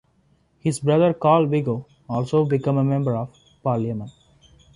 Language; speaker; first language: English; non-native, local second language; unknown